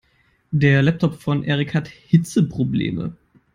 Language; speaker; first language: English; non-native, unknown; German